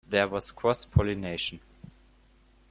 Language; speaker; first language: English; non-native, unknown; German